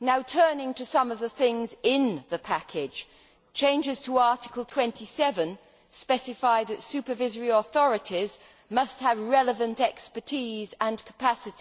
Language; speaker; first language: English; native; English